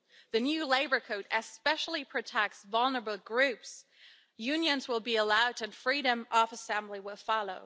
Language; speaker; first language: English; non-native, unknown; German